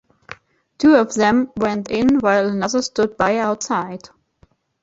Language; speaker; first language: English; non-native, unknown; German